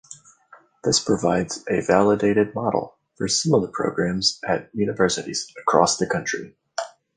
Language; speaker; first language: English; native; English